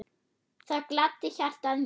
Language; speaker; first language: Icelandic; non-native, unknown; German